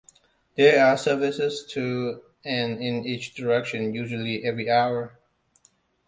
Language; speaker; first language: English; non-native, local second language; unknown